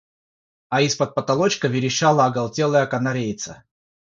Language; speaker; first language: Russian; non-native, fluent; Georgian